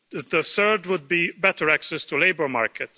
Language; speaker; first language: English; non-native, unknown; Hungarian